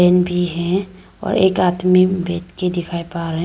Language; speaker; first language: Hindi; non-native, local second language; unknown